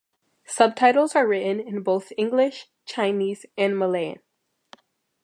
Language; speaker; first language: English; native; English